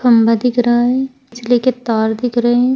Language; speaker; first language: Hindi; native; Hindi